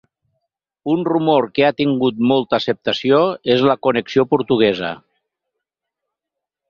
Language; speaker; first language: Catalan; native; Catalan